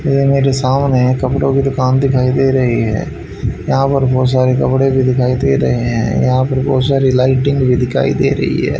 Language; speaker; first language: Hindi; native; Hindi